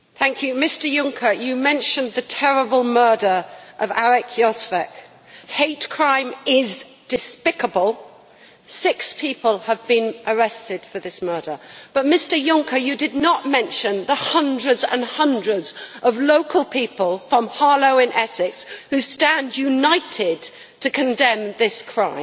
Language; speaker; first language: English; native; English